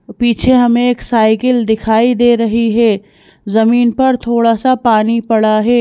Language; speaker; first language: Hindi; native; Hindi